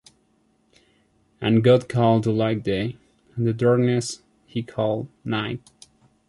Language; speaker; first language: English; non-native, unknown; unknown